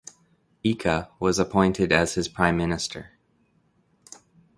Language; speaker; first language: English; native; English